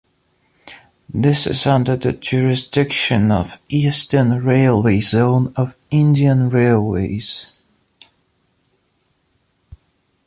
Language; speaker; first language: English; non-native, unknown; Russian